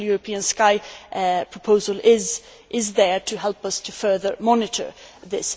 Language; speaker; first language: English; native; English